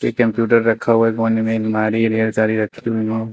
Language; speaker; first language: Hindi; native; Hindi